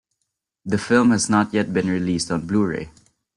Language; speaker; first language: English; non-native, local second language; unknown